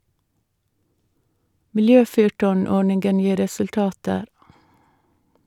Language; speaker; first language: Norwegian; native; Norwegian